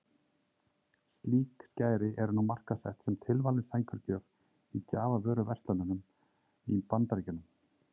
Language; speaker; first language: Icelandic; native; Icelandic